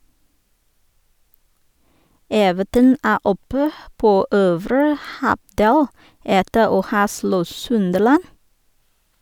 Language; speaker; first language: Norwegian; non-native, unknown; Vietnamese